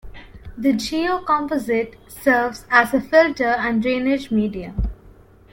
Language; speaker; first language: English; non-native, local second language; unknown